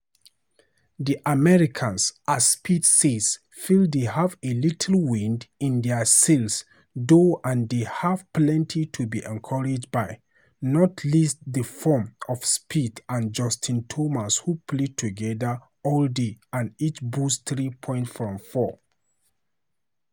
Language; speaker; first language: English; non-native, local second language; Hausa